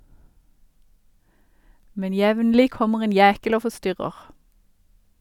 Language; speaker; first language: Norwegian; native; Norwegian